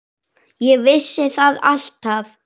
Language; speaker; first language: Icelandic; native; Icelandic